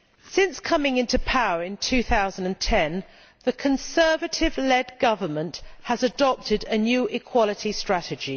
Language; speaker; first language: English; native; English